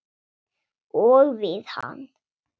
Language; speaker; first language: Icelandic; non-native, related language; Swedish